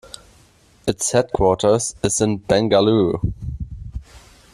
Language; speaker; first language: English; non-native, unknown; German